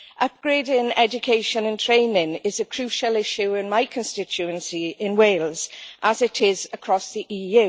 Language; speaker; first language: English; native; English